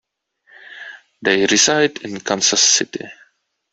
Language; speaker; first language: English; non-native, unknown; Czech